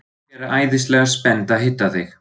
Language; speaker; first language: Icelandic; non-native, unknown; German